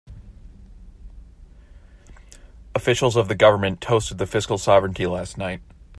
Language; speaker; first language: English; native; English